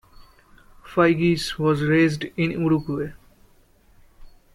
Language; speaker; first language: English; non-native, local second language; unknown